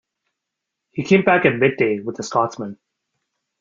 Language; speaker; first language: English; native; English